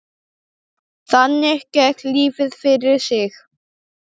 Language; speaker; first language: Icelandic; non-native, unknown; Polish